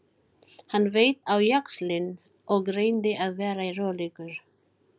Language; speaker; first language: Icelandic; non-native, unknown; Filipino